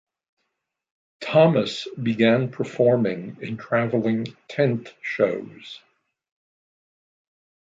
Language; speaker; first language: English; native; English